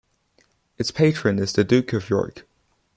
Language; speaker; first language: English; non-native, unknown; Chinese